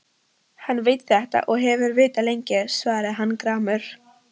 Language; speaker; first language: Icelandic; non-native, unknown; Polish